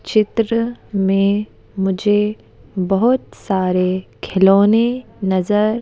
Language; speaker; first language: Hindi; native; Hindi